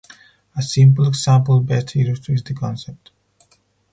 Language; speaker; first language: English; non-native, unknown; Spanish